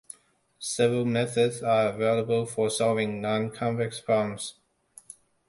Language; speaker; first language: English; non-native, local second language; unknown